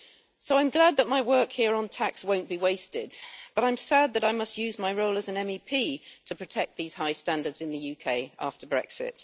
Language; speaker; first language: English; native; English